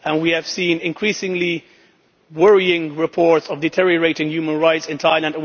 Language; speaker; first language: English; non-native, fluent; Dutch